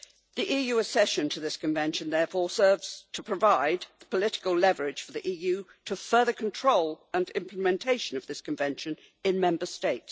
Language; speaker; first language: English; native; English